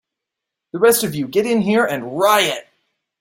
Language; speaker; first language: English; native; English